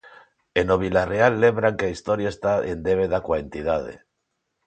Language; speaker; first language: Galician; non-native, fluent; Spanish